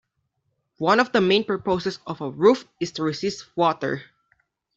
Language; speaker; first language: English; non-native, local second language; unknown